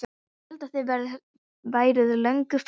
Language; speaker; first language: Icelandic; non-native, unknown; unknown